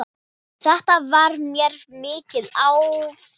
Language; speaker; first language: Icelandic; non-native, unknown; Thai